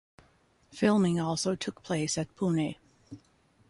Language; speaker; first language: English; native; English